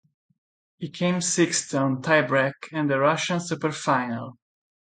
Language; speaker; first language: English; non-native, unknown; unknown